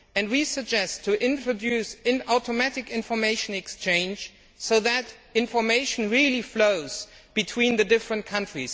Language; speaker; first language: English; non-native, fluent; German